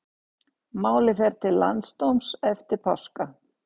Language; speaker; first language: Icelandic; native; Icelandic